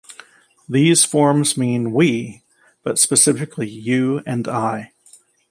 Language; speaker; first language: English; native; English